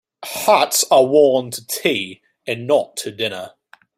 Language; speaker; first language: English; native; English